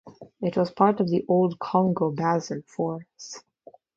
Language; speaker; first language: English; non-native, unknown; Russian